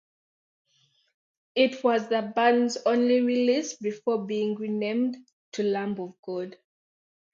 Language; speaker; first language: English; non-native, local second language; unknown